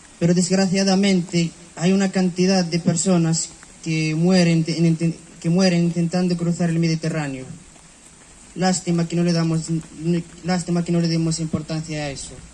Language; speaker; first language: Spanish; non-native, fluent; Berber languages